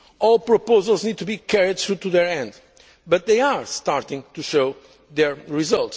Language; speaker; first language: English; non-native, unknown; Portuguese